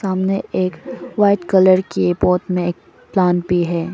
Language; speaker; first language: Hindi; non-native, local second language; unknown